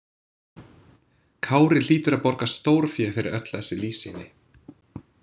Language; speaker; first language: Icelandic; non-native, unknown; English